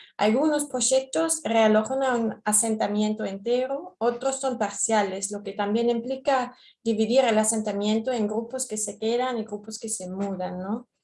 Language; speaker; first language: Spanish; non-native, fluent; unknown